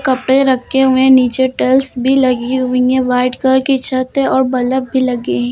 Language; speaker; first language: Hindi; native; Hindi